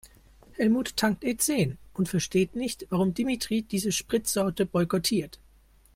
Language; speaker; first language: German; native; German